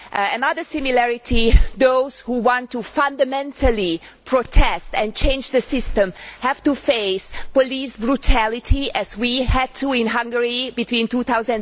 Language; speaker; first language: English; non-native, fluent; Hungarian